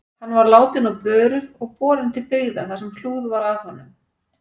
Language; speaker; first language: Icelandic; native; Icelandic